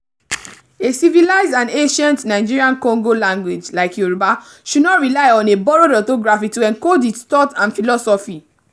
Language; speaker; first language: English; non-native, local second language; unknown